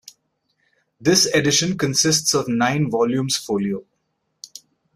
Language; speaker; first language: English; non-native, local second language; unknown